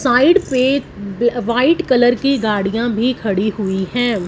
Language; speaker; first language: Hindi; non-native, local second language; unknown